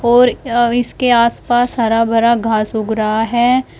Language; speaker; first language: Hindi; native; Hindi